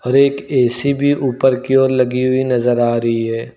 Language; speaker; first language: Hindi; native; Hindi